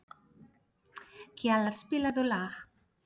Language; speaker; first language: Icelandic; non-native, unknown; Polish